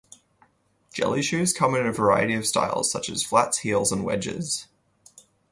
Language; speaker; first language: English; native; English